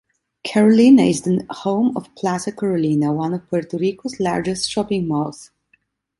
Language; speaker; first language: English; non-native, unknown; Italian